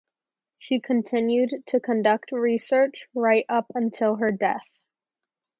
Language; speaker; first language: English; native; English